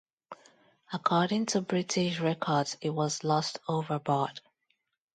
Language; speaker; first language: English; non-native, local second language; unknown